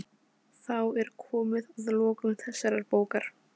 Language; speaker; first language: Icelandic; non-native, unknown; Polish